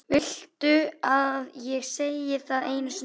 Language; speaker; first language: Icelandic; native; Icelandic